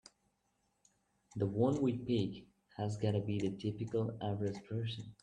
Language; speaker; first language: English; non-native, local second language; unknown